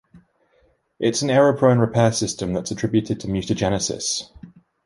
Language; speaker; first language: English; native; English